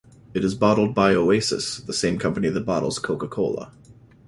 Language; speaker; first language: English; native; English